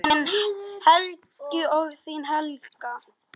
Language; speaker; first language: Icelandic; native; Icelandic